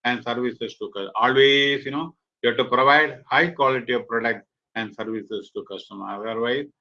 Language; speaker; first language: English; non-native, local second language; Malayalam